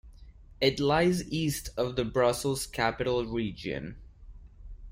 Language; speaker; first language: English; non-native, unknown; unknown